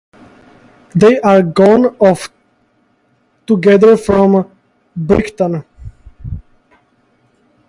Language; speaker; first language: English; native; English